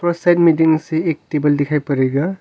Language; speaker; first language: Hindi; non-native, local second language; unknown